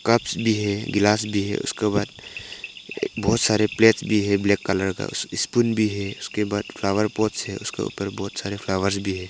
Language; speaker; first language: Hindi; non-native, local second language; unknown